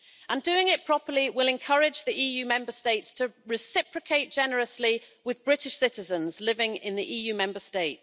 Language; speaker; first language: English; native; English